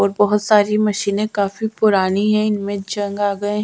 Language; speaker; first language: Hindi; native; Hindi